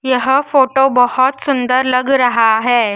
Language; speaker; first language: Hindi; native; Hindi